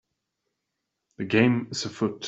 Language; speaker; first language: English; native; English